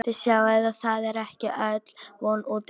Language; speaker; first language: Icelandic; non-native, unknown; Polish